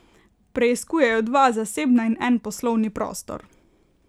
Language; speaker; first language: Slovenian; native; Slovenian